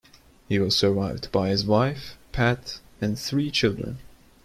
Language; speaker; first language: English; non-native, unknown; Turkish